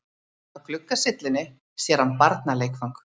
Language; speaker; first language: Icelandic; native; Icelandic